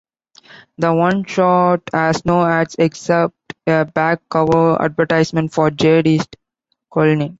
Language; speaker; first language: English; non-native, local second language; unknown